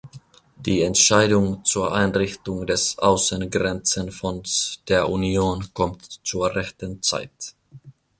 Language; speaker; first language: German; non-native, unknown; Finnish